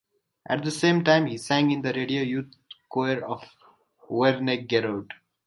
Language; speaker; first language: English; native; English